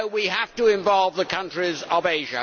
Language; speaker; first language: English; native; English